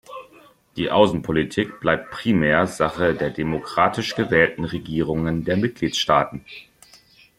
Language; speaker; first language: German; native; German